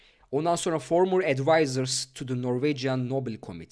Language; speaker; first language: English; non-native, fluent; Turkish